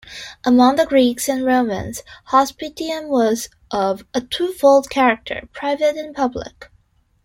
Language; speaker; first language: English; non-native, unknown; Chinese